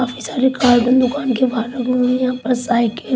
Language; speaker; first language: Hindi; native; Hindi